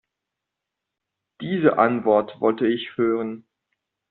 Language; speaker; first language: German; non-native, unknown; French